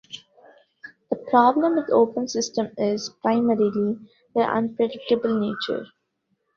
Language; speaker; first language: English; non-native, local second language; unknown